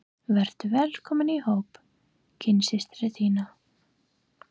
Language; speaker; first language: Icelandic; non-native, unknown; English